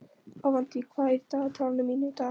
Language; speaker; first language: Icelandic; non-native, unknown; Polish